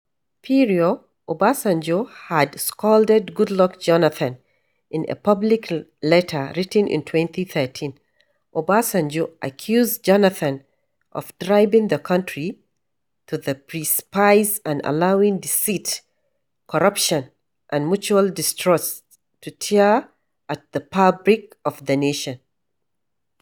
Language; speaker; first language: English; non-native, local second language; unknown